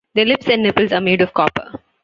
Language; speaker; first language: English; non-native, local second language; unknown